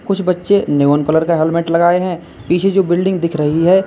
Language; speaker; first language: Hindi; native; Hindi